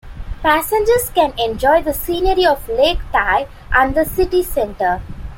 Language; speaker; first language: English; non-native, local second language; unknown